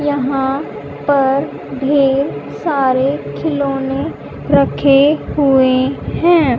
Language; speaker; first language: Hindi; native; Hindi